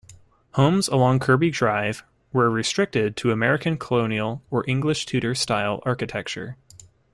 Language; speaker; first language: English; native; English